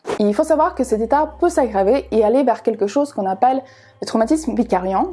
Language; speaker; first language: French; non-native, fluent; Ukrainian